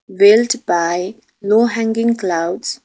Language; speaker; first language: English; non-native, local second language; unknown